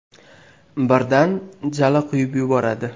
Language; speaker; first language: Uzbek; native; Uzbek